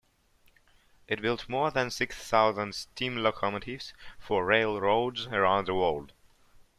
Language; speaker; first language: English; non-native, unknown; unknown